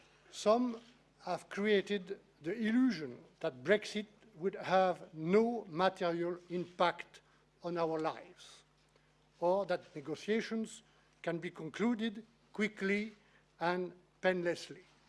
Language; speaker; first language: English; non-native, fluent; French